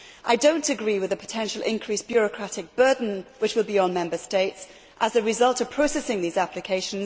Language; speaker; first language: English; native; English